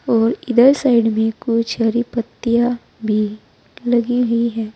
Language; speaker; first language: Hindi; native; Hindi